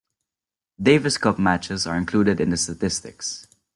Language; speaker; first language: English; non-native, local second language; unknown